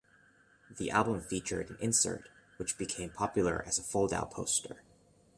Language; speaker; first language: English; native; English